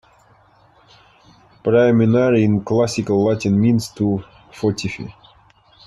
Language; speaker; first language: English; non-native, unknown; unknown